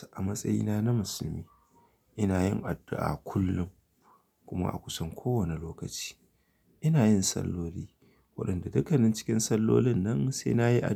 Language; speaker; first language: Hausa; native; Hausa